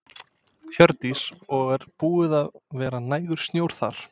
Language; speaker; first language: Icelandic; non-native, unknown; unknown